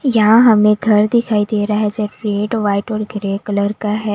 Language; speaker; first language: Hindi; native; Hindi